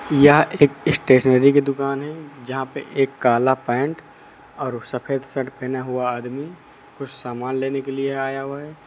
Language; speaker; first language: Hindi; native; Hindi